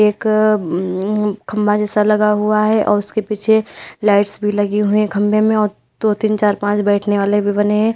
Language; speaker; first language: Hindi; native; Hindi